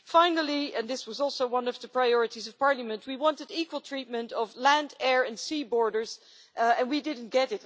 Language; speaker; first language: English; non-native, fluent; Dutch